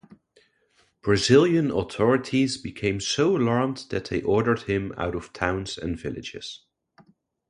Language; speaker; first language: English; non-native, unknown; Dutch